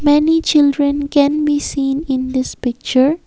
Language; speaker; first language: English; non-native, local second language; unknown